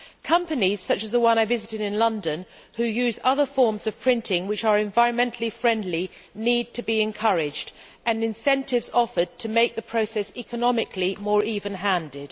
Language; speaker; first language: English; native; English